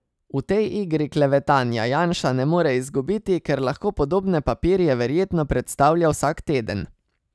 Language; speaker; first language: Slovenian; native; Slovenian